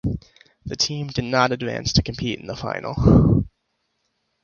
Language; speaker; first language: English; native; English